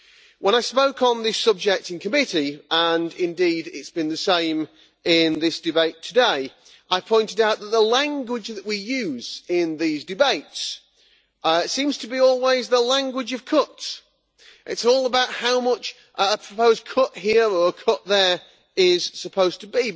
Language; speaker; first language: English; native; English